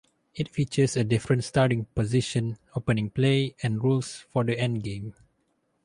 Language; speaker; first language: English; non-native, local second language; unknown